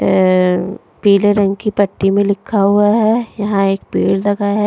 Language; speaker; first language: Hindi; non-native, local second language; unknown